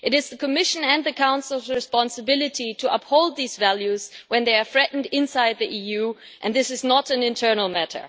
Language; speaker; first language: English; non-native, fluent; German